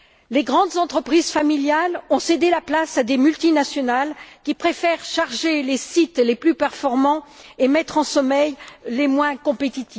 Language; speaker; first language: French; native; French